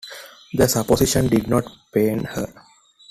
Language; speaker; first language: English; non-native, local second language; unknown